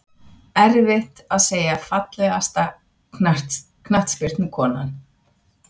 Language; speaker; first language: Icelandic; non-native, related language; Swedish